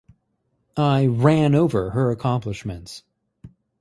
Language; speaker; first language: English; native; English